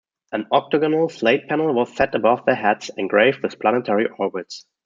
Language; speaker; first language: English; non-native, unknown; German